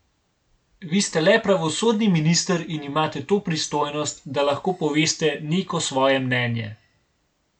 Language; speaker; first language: Slovenian; native; Slovenian